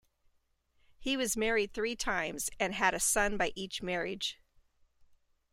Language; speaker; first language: English; native; English